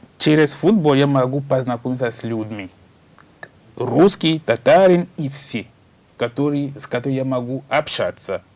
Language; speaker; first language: Russian; non-native, learner; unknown